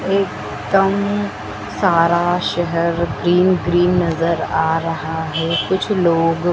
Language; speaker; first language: Hindi; native; Hindi